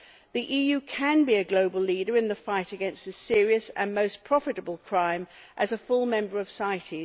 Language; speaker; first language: English; native; English